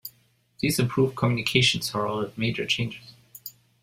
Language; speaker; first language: English; non-native, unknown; German